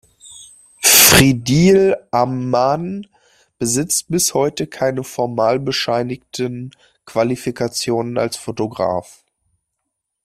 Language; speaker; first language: German; native; German